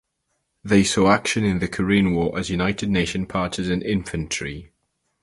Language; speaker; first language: English; native; English